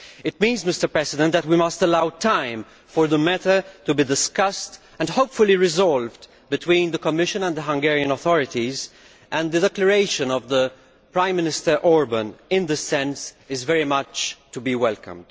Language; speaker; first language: English; non-native, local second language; Maltese